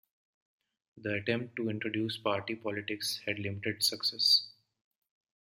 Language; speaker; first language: English; non-native, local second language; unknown